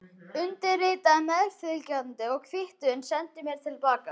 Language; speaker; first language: Icelandic; native; Icelandic